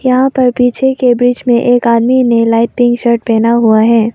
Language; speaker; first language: Hindi; non-native, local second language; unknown